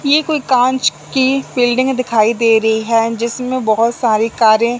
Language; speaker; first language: Hindi; non-native, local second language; Punjabi